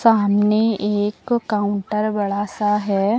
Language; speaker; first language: Hindi; native; Hindi